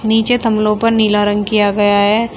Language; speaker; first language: Hindi; native; Hindi